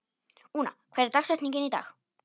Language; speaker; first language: Icelandic; non-native, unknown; Polish